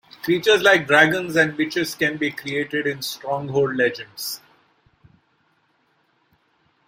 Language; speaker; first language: English; non-native, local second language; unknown